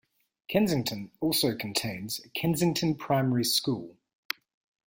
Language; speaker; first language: English; native; English